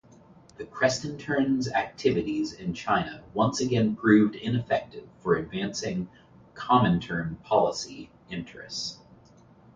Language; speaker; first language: English; native; English